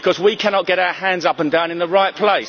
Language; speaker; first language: English; native; English